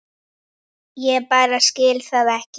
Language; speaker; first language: Icelandic; native; Icelandic